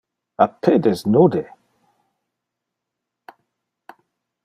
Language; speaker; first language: Interlingua; non-native, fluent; Dutch